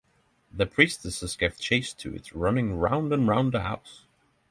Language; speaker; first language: English; non-native, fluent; Norwegian